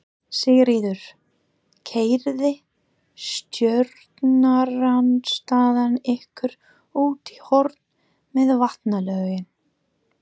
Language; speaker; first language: Icelandic; non-native, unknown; English